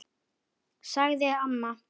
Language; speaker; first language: Icelandic; native; Icelandic